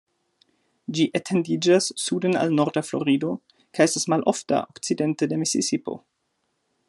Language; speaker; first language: Esperanto; non-native, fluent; German